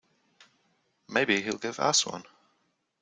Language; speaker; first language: English; native; English